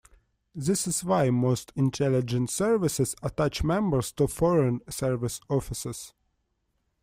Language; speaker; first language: English; non-native, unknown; Russian